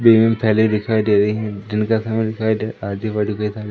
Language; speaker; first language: Hindi; native; Hindi